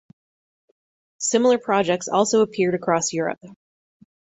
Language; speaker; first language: English; native; English